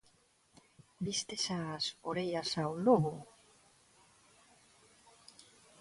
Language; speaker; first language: Galician; non-native, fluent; Spanish